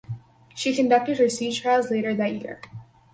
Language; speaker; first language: English; native; English